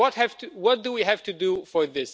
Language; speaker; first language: English; non-native, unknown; Romanian